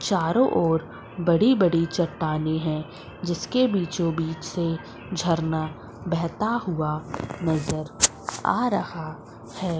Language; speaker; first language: Hindi; native; Hindi